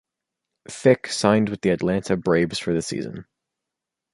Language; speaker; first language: English; native; English